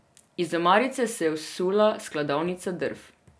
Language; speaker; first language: Slovenian; non-native, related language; Serbian